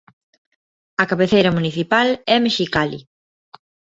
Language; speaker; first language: Galician; non-native, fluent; Spanish